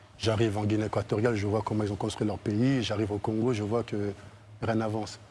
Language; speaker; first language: French; early bilingual, other home language; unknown